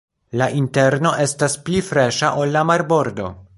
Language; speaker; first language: Esperanto; non-native, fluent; Polish